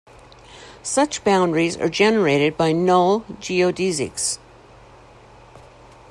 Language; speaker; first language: English; native; English